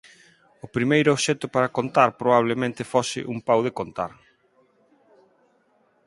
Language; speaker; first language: Galician; non-native, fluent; Spanish